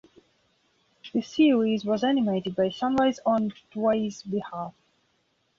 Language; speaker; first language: English; non-native, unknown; Belarusian